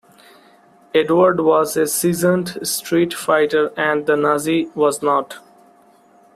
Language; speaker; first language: English; non-native, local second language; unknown